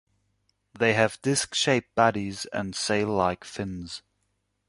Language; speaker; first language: English; non-native, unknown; German